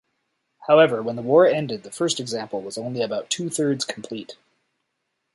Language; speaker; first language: English; native; English